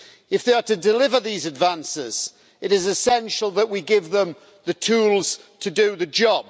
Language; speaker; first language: English; native; English